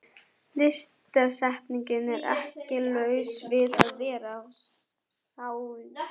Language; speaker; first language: Icelandic; non-native, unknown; German